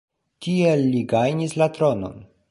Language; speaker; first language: Esperanto; non-native, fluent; Polish